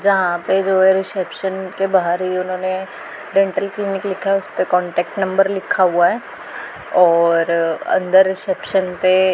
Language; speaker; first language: Hindi; non-native, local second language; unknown